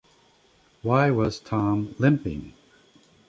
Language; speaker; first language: English; native; English